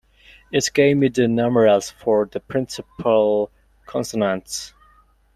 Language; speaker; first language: English; non-native, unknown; Mongolian